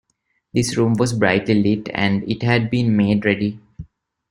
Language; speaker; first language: English; non-native, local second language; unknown